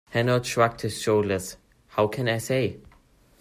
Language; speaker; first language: English; non-native, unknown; German